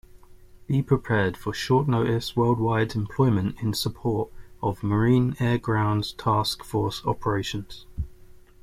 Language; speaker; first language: English; native; English